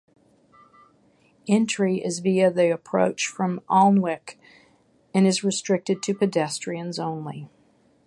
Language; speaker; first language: English; native; English